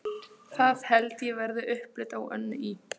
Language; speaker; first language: Icelandic; non-native, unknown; Polish